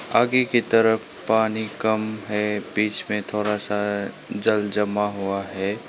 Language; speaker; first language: Hindi; non-native, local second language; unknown